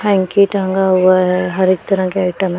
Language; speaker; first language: Hindi; non-native, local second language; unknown